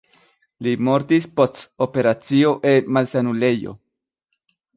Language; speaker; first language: Esperanto; non-native, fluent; Spanish